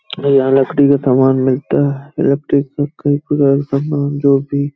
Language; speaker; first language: Hindi; native; Hindi